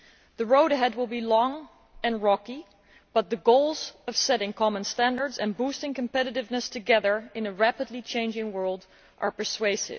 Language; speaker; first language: English; non-native, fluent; Dutch